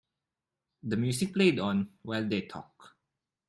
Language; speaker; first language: English; non-native, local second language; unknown